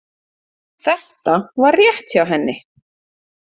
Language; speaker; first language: Icelandic; native; Icelandic